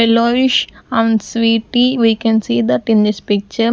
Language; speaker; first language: English; non-native, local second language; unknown